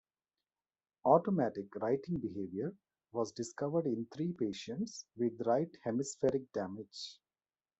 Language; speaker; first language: English; non-native, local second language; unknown